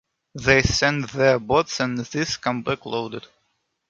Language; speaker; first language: English; non-native, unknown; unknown